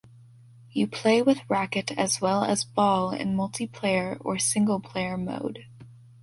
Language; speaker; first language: English; native; English